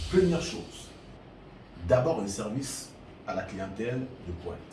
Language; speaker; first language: French; non-native, local second language; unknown